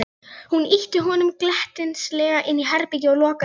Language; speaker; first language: Icelandic; non-native, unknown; Polish